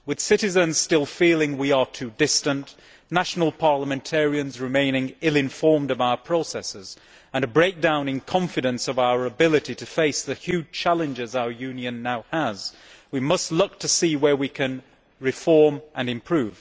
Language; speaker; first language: English; native; English